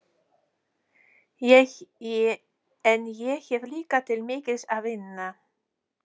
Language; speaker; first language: Icelandic; non-native, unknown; Polish